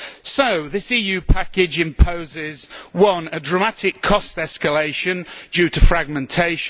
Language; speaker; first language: English; native; English